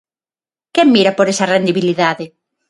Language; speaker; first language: Galician; non-native, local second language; Spanish